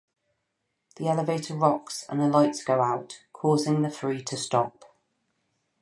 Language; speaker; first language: English; native; English